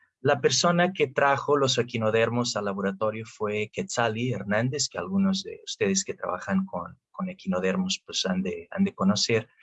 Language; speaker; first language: Spanish; non-native, related language; Portuguese